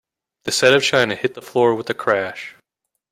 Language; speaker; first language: English; native; English